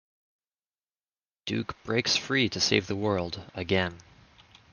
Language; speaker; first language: English; native; English